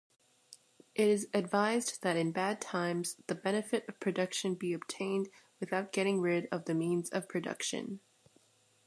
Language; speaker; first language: English; native; English